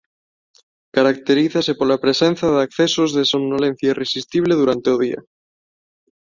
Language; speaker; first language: Galician; non-native, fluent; Spanish